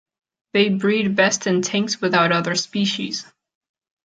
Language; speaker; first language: English; non-native, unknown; Catalan